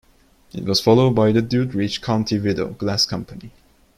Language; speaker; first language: English; non-native, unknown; Turkish